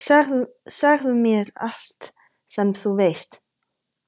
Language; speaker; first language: Icelandic; non-native, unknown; Chinese